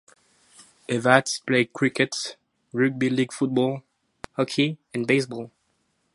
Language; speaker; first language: English; non-native, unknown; French